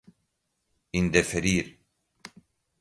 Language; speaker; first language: Portuguese; non-native, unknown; Galician